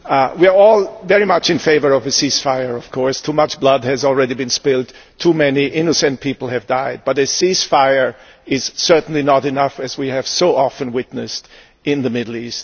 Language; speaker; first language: English; non-native, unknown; German